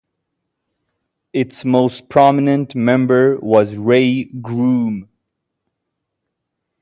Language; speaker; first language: English; native; English